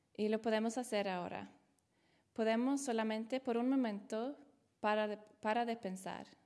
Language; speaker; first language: Spanish; non-native, fluent; Swedish